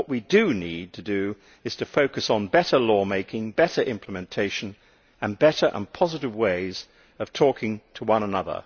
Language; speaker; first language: English; native; English